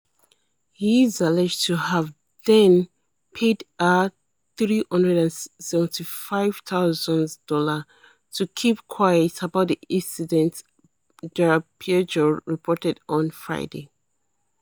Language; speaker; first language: English; non-native, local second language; Yoruba